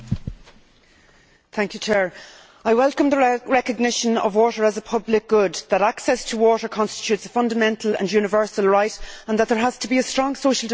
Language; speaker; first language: English; native; English